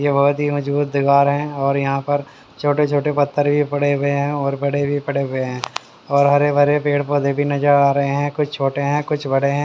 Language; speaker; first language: Hindi; native; Hindi